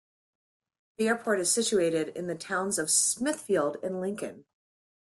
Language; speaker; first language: English; native; English